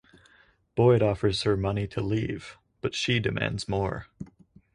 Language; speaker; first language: English; native; English